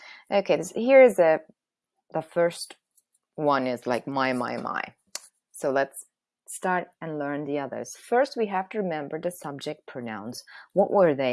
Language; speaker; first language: English; non-native, fluent; Turkish